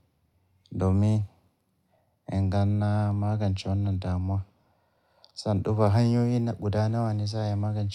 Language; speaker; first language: Hausa; native; Hausa